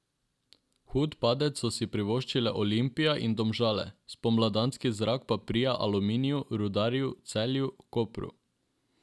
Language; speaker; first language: Slovenian; non-native, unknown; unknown